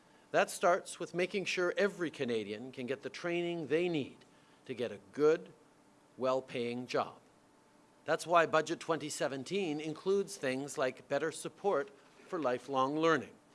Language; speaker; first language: English; native; English